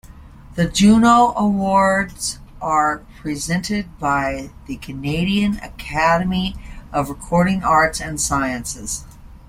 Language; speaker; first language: English; native; English